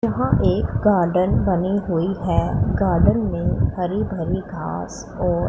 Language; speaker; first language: Hindi; non-native, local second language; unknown